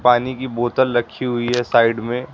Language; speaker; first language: Hindi; native; Hindi